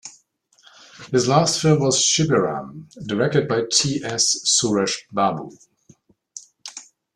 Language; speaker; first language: English; non-native, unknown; German